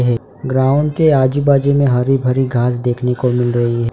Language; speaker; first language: Hindi; non-native, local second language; Gujarati